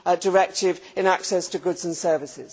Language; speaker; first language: English; native; English